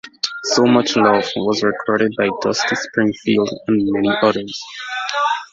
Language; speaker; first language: English; native; English